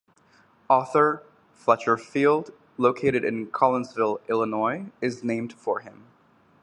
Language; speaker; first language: English; native; English